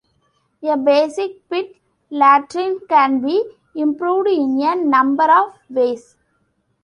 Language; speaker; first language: English; non-native, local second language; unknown